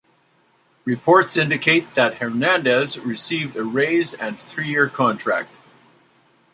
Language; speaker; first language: English; native; English